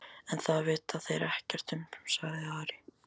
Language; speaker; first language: Icelandic; native; Icelandic